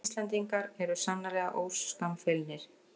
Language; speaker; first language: Icelandic; native; Icelandic